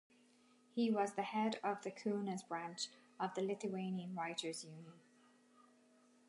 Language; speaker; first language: English; native; English